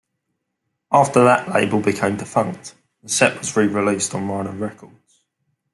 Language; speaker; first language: English; native; English